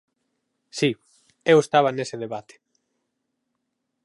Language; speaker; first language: Galician; native; Galician